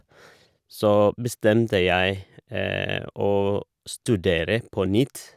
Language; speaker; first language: Norwegian; non-native, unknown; Oromo